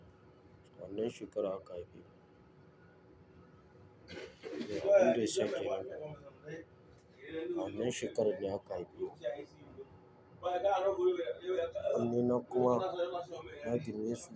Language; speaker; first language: Hausa; non-native, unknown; Yoruba